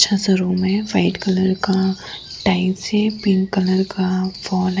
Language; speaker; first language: Hindi; non-native, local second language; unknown